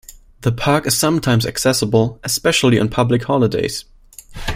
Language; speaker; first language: English; non-native, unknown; German